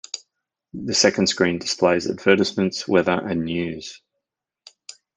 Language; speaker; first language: English; native; English